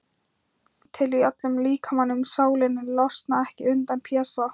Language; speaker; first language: Icelandic; non-native, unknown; Thai